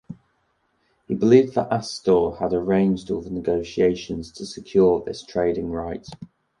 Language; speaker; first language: English; native; English